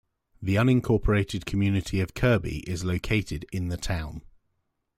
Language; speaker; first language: English; native; English